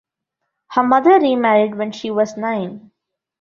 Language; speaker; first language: English; non-native, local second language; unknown